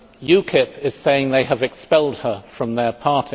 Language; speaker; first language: English; native; English